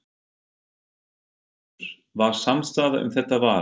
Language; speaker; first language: Icelandic; non-native, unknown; German